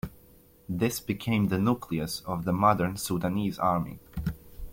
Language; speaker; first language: English; native; English